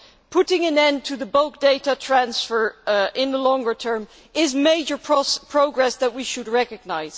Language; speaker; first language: English; non-native, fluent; Dutch